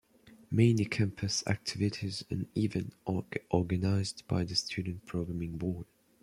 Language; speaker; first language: English; non-native, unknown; French